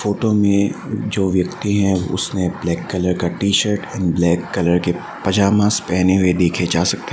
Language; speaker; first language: Hindi; non-native, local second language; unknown